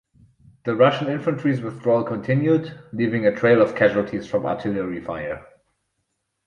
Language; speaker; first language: English; non-native, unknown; German